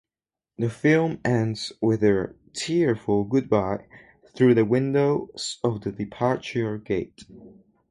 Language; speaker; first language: English; non-native, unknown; Spanish